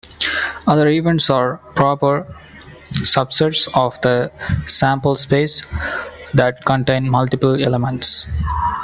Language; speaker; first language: English; non-native, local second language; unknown